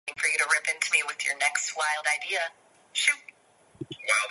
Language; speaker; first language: English; native; English